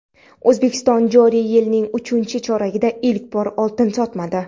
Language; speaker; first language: Uzbek; non-native, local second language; Kara-Kalpak